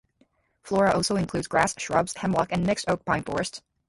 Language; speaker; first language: English; native; English